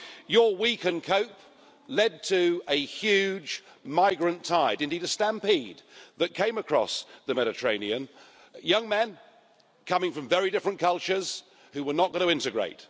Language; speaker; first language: English; native; English